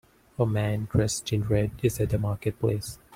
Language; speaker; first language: English; non-native, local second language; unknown